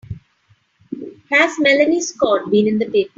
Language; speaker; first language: English; non-native, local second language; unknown